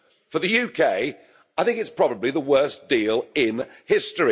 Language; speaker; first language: English; native; English